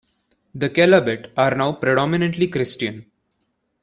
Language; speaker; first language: English; non-native, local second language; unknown